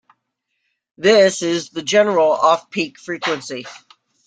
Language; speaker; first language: English; native; English